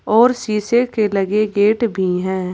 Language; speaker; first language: Hindi; native; Hindi